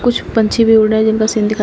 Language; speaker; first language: Hindi; native; Hindi